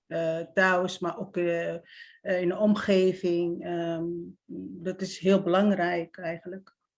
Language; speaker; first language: Dutch; non-native, fluent; Arabic